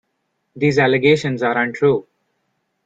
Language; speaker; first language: English; non-native, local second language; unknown